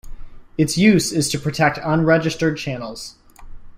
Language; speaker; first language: English; native; English